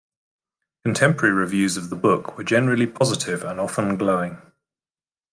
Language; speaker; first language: English; native; English